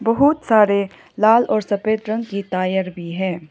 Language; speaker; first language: Hindi; non-native, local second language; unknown